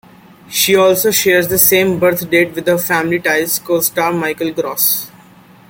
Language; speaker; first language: English; non-native, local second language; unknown